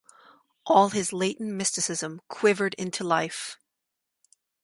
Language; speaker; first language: English; native; English